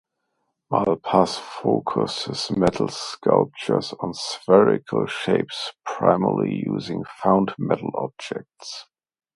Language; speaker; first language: English; non-native, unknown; German